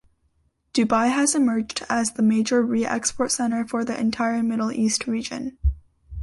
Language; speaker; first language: English; native; English